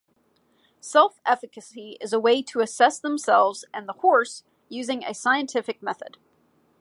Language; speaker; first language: English; native; English